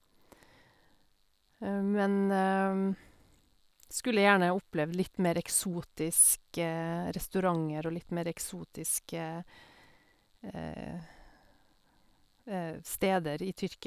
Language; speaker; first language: Norwegian; native; Norwegian